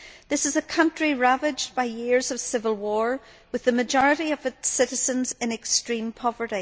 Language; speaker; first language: English; native; English